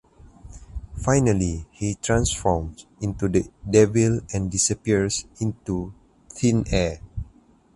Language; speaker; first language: English; non-native, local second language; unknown